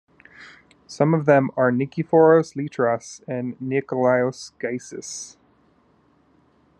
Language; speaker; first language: English; native; English